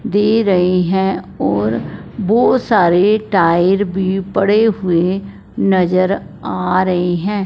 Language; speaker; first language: Hindi; non-native, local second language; Punjabi